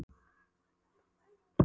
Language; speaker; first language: Icelandic; non-native, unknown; Polish